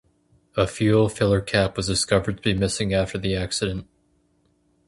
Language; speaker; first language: English; native; English